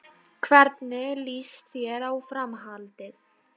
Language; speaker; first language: Icelandic; non-native, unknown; Polish